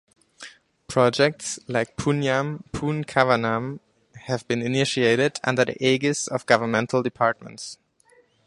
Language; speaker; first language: English; non-native, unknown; German